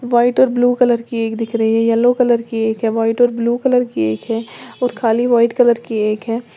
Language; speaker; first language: Hindi; native; Hindi